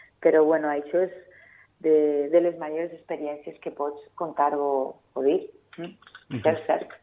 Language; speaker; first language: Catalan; non-native, local second language; Spanish